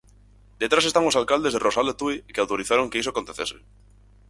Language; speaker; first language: Galician; native; Galician